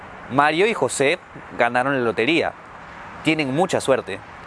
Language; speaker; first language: Spanish; native; Spanish